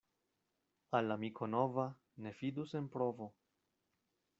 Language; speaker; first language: Esperanto; non-native, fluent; Spanish